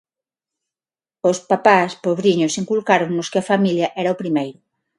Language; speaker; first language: Galician; non-native, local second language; Spanish